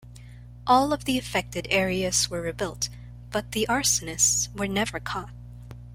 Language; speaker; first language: English; non-native, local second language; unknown